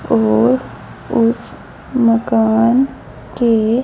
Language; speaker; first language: Hindi; native; Hindi